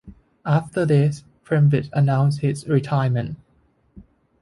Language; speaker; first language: English; non-native, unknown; Thai